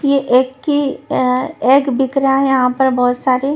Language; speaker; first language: Hindi; non-native, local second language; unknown